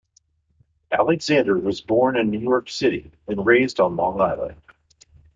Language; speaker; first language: English; native; English